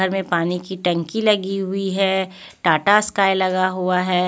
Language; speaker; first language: Hindi; non-native, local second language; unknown